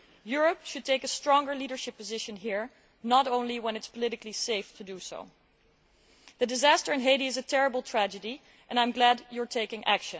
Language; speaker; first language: English; non-native, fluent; Dutch